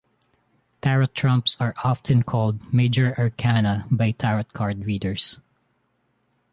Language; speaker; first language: English; non-native, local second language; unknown